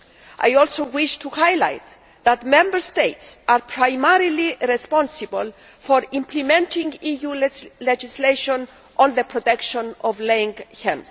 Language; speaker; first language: English; non-native, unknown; Greek